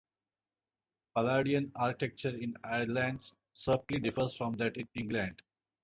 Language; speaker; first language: English; non-native, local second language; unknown